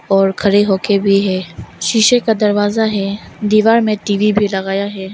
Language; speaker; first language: Hindi; non-native, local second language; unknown